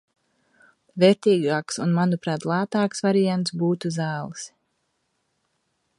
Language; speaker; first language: Latvian; early bilingual, heritage; Latvian